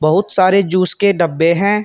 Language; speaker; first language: Hindi; native; Hindi